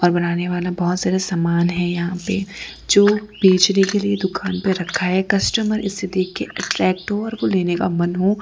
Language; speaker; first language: Hindi; non-native, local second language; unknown